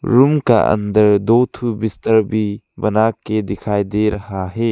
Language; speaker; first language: Hindi; non-native, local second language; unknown